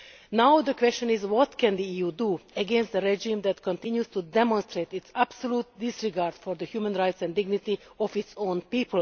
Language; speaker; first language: English; non-native, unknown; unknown